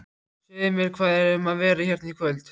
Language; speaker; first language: Icelandic; native; Icelandic